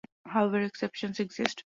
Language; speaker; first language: English; non-native, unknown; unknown